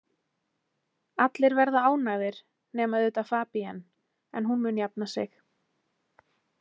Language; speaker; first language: Icelandic; native; Icelandic